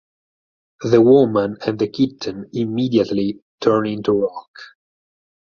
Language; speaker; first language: English; non-native, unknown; Italian